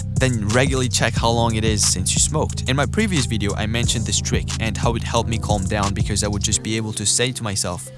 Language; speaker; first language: English; native; English